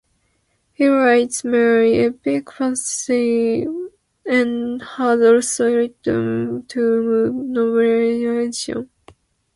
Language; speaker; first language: English; non-native, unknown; Japanese